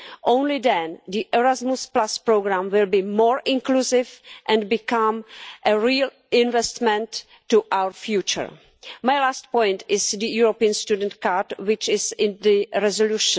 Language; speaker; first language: English; non-native, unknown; Czech